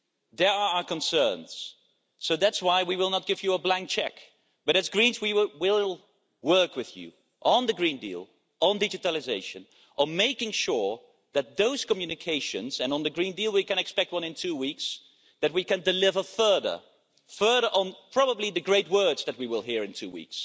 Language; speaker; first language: English; non-native, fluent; Dutch